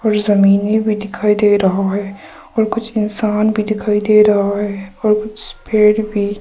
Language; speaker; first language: Hindi; early bilingual, other home language; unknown